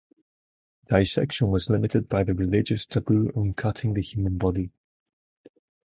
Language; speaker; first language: English; non-native, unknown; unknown